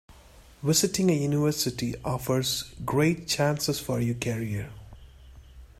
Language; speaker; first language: English; non-native, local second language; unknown